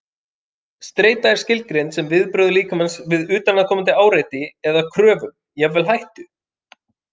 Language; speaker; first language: Icelandic; native; Icelandic